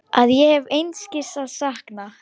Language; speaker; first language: Icelandic; non-native, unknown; Lithuanian